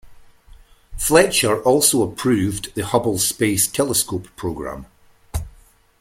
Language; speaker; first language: English; native; English